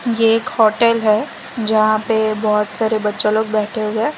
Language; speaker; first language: Hindi; non-native, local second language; Gujarati